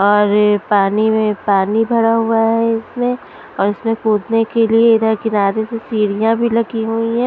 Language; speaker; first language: Hindi; non-native, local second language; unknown